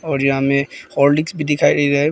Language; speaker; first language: Hindi; early bilingual, other home language; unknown